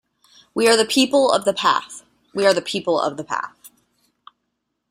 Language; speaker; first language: English; native; English